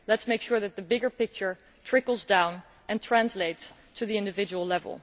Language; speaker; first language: English; non-native, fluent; Dutch